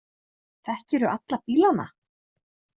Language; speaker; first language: Icelandic; native; Icelandic